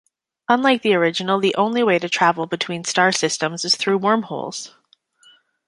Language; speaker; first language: English; native; English